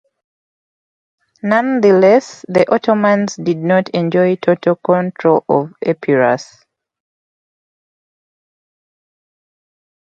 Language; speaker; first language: English; native; English